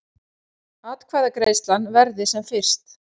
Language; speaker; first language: Icelandic; native; Icelandic